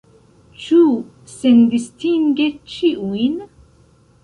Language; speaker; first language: Esperanto; non-native, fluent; Central Kurdish